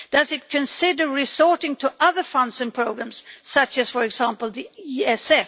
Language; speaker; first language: English; non-native, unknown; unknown